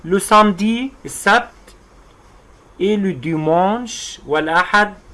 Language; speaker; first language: French; non-native, fluent; Arabic